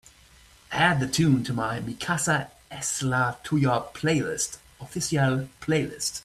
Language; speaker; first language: English; native; English